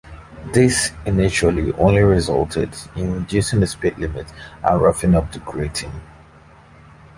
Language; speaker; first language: English; native; English